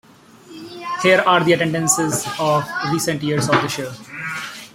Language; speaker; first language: English; non-native, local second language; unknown